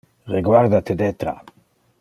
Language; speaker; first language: Interlingua; non-native, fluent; Dutch